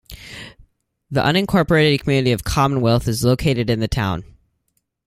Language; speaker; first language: English; native; English